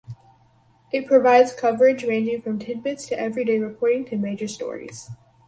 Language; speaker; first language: English; native; English